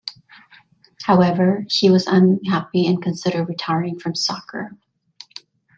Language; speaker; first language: English; native; English